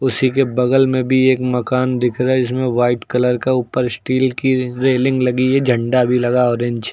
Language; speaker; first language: Hindi; native; Hindi